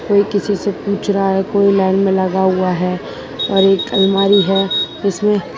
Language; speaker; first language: Hindi; non-native, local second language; Gujarati